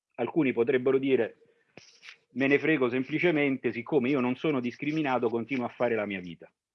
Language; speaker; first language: Italian; early bilingual, other home language; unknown